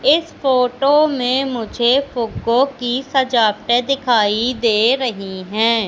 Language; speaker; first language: Hindi; native; Hindi